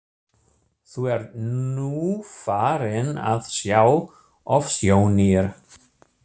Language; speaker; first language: Icelandic; non-native, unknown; German